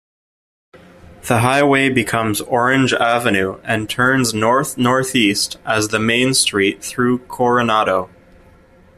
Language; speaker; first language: English; native; English